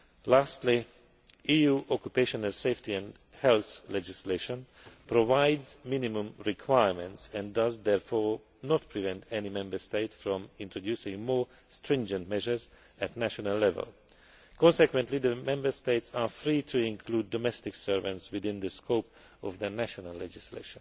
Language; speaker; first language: English; non-native, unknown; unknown